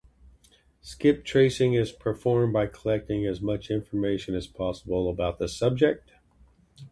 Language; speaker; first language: English; native; English